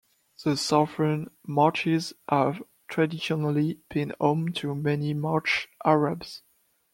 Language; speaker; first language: English; non-native, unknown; French